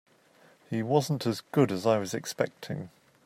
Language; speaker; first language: English; native; English